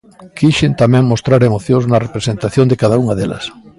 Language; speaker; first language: Galician; native; Galician